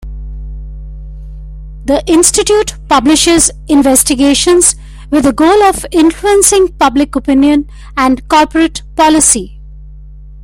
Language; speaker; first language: English; non-native, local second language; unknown